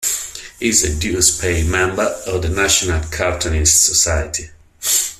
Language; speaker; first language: English; non-native, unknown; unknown